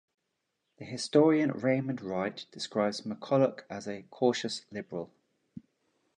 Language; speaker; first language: English; native; English